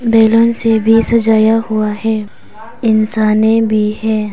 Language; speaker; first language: Hindi; non-native, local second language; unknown